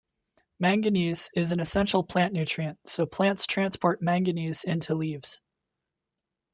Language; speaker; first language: English; native; English